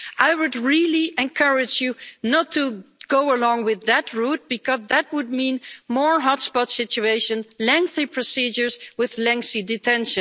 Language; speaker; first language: English; non-native, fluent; Dutch